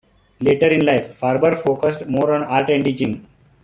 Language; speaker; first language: English; non-native, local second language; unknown